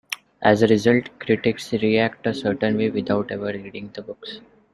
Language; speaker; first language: English; non-native, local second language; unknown